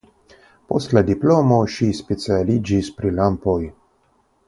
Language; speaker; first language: Esperanto; non-native, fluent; Russian